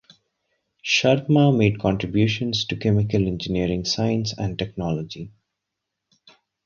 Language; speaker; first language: English; non-native, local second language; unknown